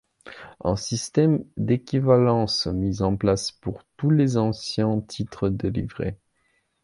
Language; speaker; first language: French; non-native, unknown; Belarusian